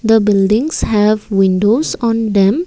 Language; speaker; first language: English; non-native, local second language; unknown